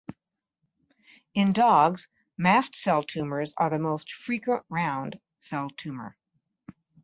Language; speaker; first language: English; native; English